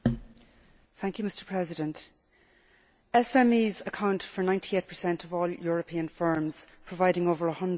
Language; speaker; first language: English; native; English